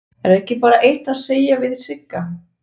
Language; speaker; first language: Icelandic; non-native, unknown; Swiss German